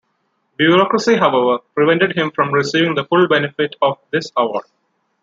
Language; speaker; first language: English; non-native, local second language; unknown